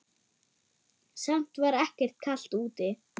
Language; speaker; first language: Icelandic; non-native, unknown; German